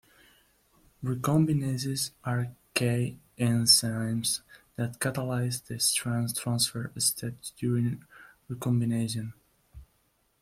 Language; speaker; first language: English; non-native, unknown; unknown